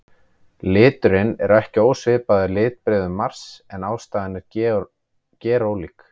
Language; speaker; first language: Icelandic; native; Icelandic